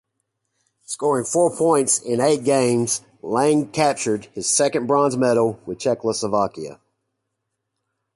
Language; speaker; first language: English; native; English